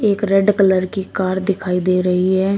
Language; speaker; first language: Hindi; native; Hindi